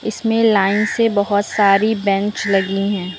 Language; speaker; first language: Hindi; native; Hindi